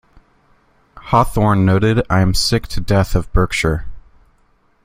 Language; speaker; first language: English; native; English